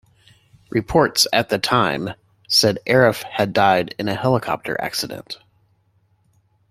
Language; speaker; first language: English; native; English